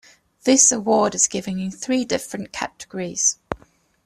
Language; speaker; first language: English; native; English